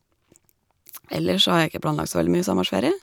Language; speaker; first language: Norwegian; native; Norwegian